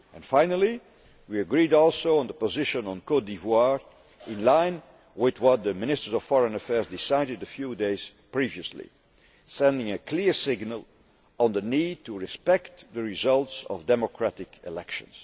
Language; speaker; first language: English; non-native, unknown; Dutch